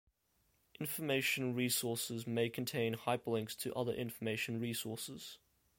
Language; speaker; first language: English; native; English